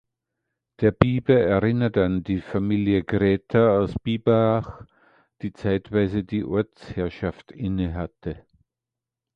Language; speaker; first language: German; native; German